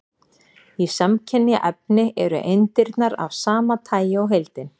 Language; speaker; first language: Icelandic; native; Icelandic